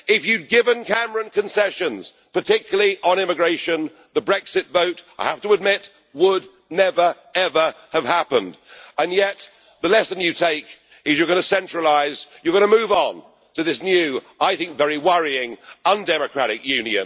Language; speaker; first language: English; native; English